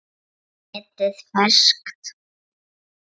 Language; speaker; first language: Icelandic; non-native, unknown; Lithuanian